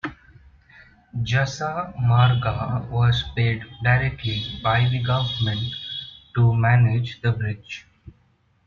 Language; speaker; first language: English; non-native, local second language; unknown